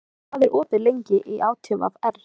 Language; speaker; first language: Icelandic; native; Icelandic